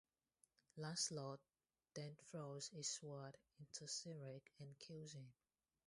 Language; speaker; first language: English; non-native, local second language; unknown